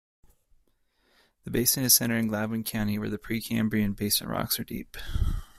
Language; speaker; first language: English; native; English